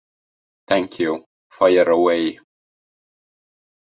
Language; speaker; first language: English; non-native, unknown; Estonian